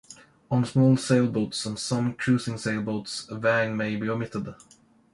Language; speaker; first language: English; non-native, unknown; Swedish